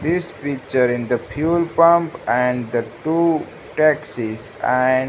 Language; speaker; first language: English; non-native, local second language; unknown